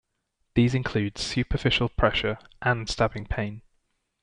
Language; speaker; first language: English; native; English